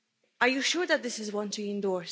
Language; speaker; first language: English; non-native, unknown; Romanian